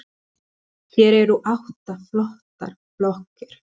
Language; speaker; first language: Icelandic; non-native, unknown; Spanish